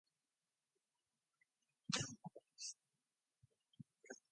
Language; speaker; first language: English; non-native, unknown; Mongolian